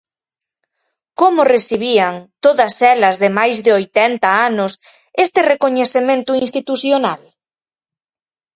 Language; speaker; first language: Galician; native; Galician